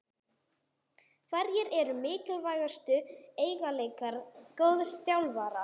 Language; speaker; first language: Icelandic; non-native, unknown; English